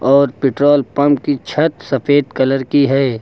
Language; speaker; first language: Hindi; native; Hindi